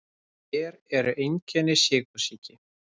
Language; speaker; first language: Icelandic; native; Icelandic